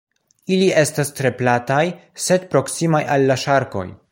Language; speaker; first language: Esperanto; non-native, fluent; Polish